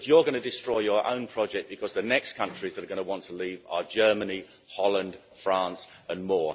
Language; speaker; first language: English; native; English